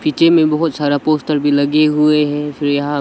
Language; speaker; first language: Hindi; non-native, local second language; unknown